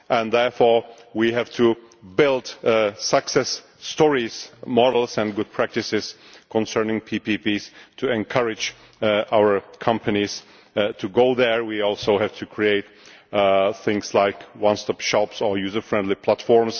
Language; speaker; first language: English; non-native, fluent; Czech